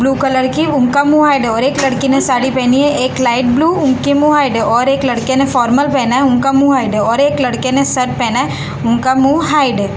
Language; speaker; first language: Hindi; non-native, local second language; Gujarati